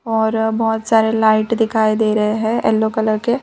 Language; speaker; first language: Hindi; non-native, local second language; Gujarati